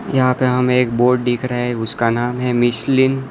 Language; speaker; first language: Hindi; non-native, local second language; Gujarati